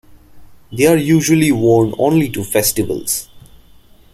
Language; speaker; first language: English; non-native, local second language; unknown